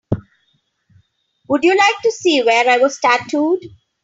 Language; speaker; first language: English; non-native, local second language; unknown